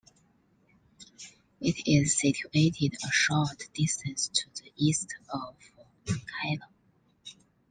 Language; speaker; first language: English; non-native, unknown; Chinese